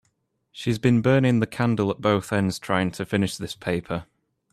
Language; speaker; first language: English; native; English